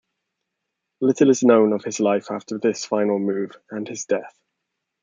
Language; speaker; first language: English; native; English